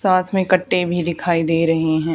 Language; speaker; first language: Hindi; native; Hindi